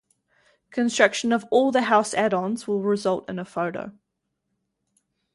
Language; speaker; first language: English; native; English